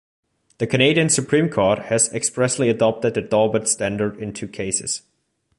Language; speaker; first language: English; non-native, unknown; German